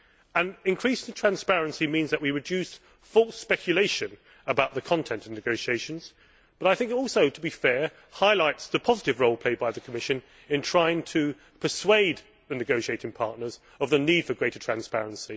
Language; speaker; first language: English; native; English